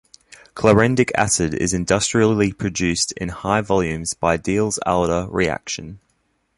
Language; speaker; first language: English; native; English